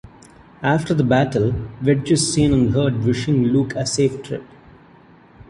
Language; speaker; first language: English; non-native, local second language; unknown